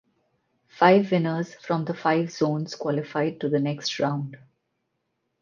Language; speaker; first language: English; non-native, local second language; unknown